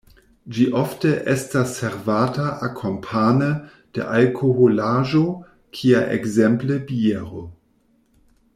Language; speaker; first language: Esperanto; non-native, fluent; German